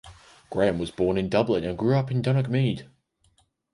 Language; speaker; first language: English; native; English